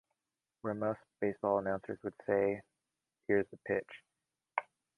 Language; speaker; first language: English; native; English